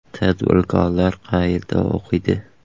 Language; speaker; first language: Uzbek; native; Uzbek